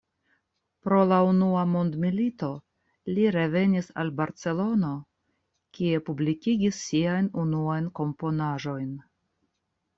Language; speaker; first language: Esperanto; non-native, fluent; Russian